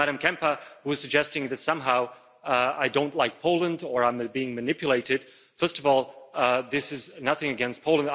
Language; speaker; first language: English; non-native, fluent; Slovak